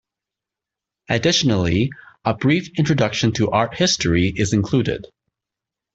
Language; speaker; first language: English; native; English